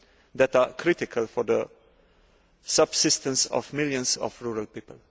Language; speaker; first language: English; non-native, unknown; Slovenian